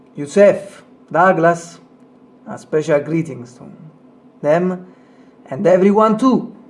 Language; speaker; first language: English; non-native, learner; Italian